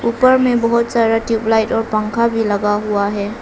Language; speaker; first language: Hindi; non-native, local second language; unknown